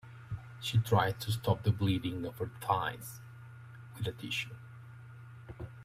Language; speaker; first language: English; native; English